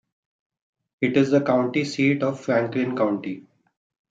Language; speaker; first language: English; non-native, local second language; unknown